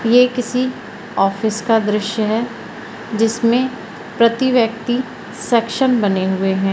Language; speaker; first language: Hindi; native; Hindi